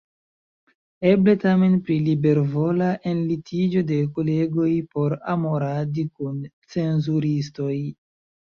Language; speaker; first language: Esperanto; non-native, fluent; Chinese